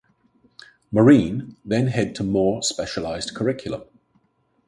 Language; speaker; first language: English; native; English